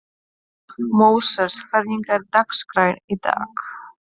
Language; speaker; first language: Icelandic; non-native, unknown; Polish